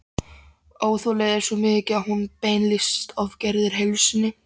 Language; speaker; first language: Icelandic; non-native, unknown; Polish